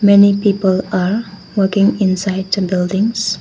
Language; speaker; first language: English; non-native, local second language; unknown